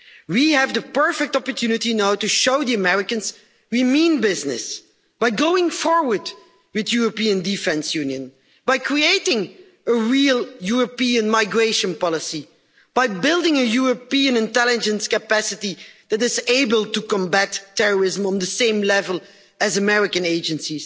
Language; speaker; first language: English; non-native, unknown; Dutch